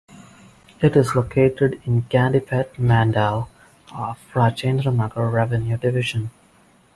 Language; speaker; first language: English; non-native, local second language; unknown